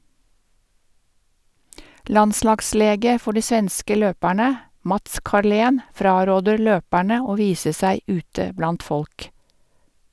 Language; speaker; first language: Norwegian; native; Norwegian